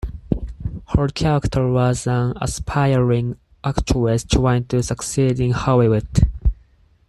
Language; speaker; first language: English; non-native, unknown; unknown